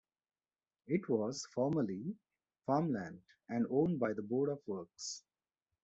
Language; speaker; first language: English; non-native, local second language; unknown